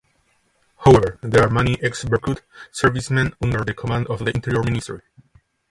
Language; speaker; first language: English; non-native, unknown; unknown